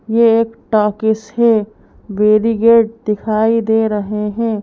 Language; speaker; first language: Hindi; native; Hindi